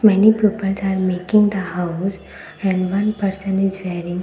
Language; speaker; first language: English; non-native, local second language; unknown